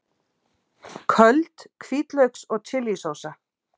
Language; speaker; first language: Icelandic; native; Icelandic